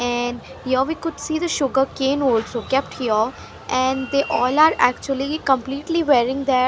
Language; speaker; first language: English; non-native, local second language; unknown